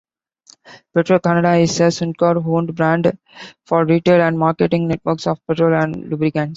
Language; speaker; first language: English; non-native, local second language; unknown